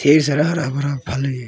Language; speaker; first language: Hindi; early bilingual, other home language; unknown